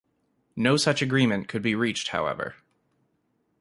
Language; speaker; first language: English; native; English